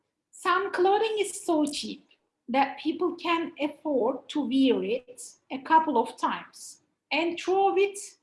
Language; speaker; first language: English; non-native, fluent; Turkish